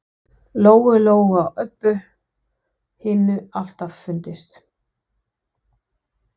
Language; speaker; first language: Icelandic; non-native, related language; Danish